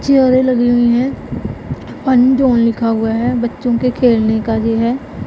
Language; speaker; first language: Hindi; non-native, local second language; Punjabi